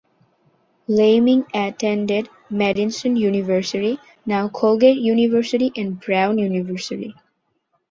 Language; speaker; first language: English; non-native, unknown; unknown